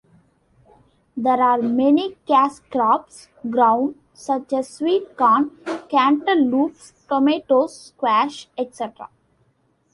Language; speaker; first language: English; non-native, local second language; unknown